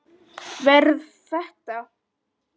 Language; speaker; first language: Icelandic; non-native, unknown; Polish